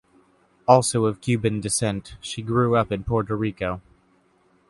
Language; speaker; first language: English; native; English